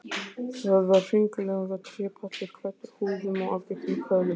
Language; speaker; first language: Icelandic; native; Icelandic